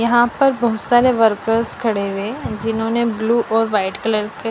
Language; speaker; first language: Hindi; non-native, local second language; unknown